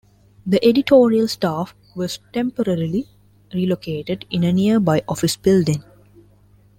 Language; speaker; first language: English; non-native, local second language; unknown